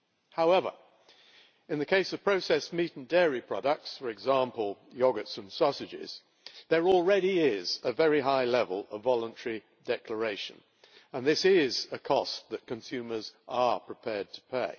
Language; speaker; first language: English; native; English